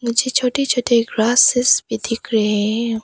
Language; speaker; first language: Hindi; non-native, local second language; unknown